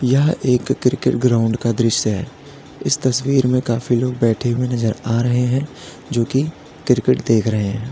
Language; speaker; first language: Hindi; native; Hindi